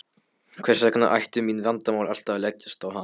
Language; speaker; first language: Icelandic; non-native, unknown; Polish